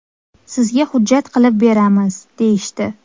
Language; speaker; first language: Uzbek; native; Uzbek